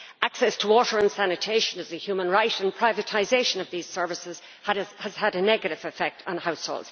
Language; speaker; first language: English; native; English